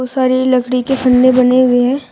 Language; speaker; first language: Hindi; native; Hindi